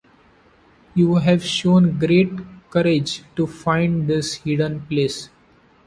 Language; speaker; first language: English; non-native, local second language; Marathi